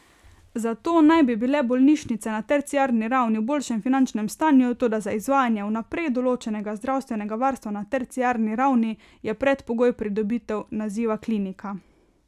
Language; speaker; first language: Slovenian; native; Slovenian